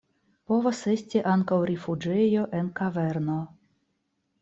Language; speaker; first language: Esperanto; non-native, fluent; Russian